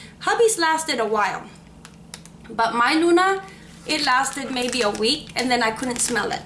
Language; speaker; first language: English; non-native, local second language; Filipino